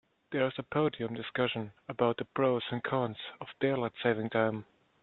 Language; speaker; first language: English; native; English